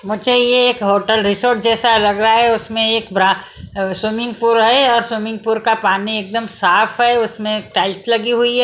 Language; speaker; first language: Hindi; non-native, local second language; Punjabi